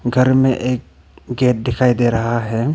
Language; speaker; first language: Hindi; non-native, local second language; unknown